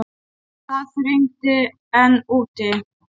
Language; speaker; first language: Icelandic; non-native, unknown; Polish